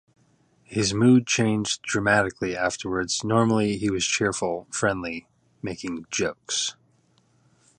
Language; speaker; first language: English; native; English